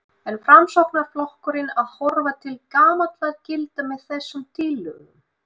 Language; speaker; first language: Icelandic; non-native, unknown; Russian